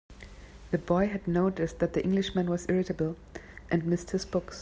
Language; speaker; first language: English; non-native, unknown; German